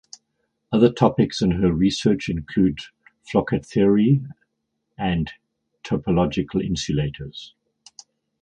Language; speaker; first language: English; native; English